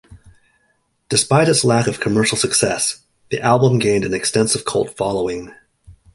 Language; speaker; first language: English; native; English